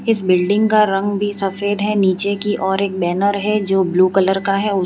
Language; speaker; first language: Hindi; non-native, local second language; Gujarati